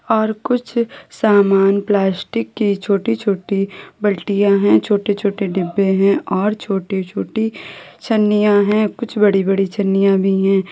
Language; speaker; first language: Hindi; native; Hindi